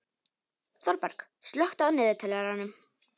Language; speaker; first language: Icelandic; non-native, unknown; Polish